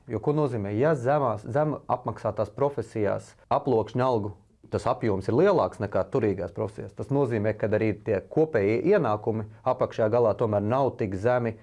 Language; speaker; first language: Latvian; native; Latvian